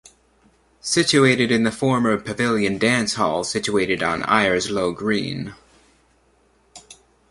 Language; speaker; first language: English; native; English